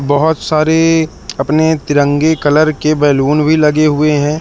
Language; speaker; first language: Hindi; native; Hindi